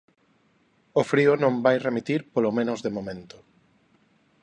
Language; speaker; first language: Galician; non-native, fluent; Spanish